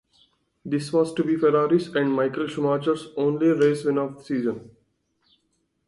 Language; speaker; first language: English; non-native, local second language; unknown